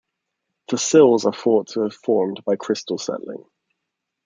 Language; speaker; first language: English; native; English